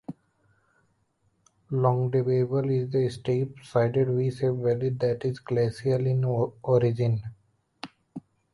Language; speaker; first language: English; non-native, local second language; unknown